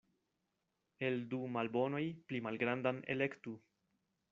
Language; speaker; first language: Esperanto; non-native, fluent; Spanish